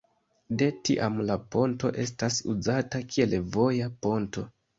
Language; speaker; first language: Esperanto; non-native, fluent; Kinyarwanda